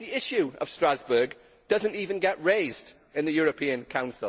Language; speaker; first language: English; native; English